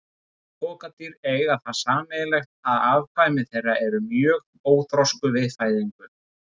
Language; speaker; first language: Icelandic; native; Icelandic